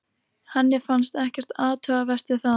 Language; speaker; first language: Icelandic; native; Icelandic